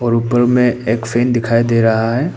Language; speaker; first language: Hindi; non-native, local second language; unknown